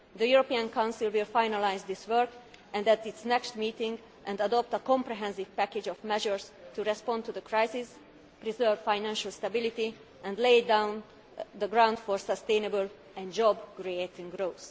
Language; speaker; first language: English; non-native, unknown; Hungarian